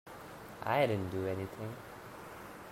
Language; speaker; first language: English; non-native, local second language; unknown